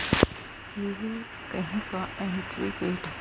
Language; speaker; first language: Hindi; native; Hindi